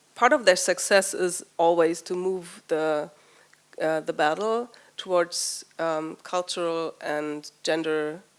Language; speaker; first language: English; non-native, fluent; German